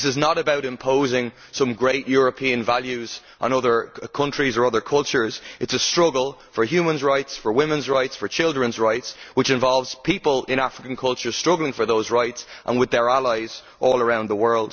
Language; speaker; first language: English; native; English